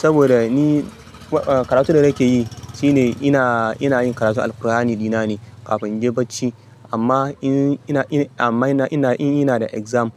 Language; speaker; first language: Hausa; non-native, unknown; Yoruba